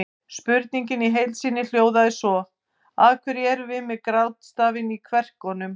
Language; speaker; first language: Icelandic; native; Icelandic